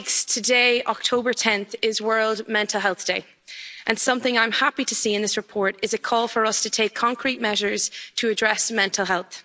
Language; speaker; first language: English; native; English